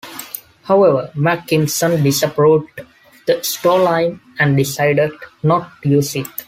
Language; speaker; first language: English; non-native, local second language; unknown